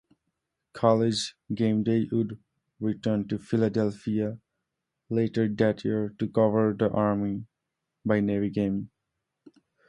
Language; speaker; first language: English; non-native, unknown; Nepali